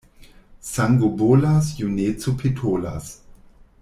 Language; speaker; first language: Esperanto; non-native, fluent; German